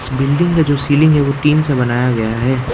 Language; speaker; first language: Hindi; non-native, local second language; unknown